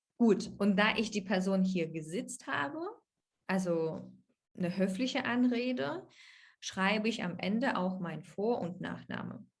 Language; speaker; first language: German; non-native, fluent; Russian